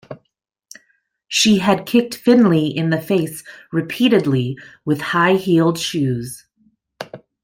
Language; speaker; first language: English; native; English